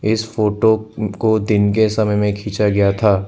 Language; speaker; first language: Hindi; non-native, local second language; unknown